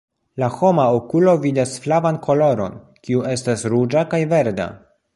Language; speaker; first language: Esperanto; non-native, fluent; Polish